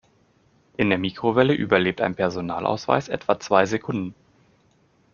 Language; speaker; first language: German; native; German